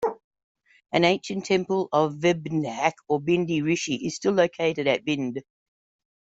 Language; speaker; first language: English; native; English